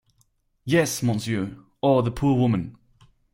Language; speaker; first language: English; non-native, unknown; German